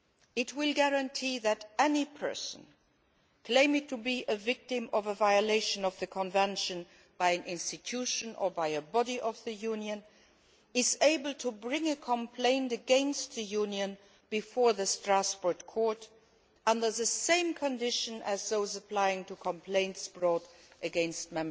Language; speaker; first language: English; non-native, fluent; Luxembourgish